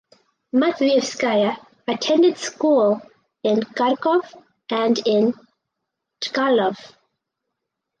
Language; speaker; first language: English; native; English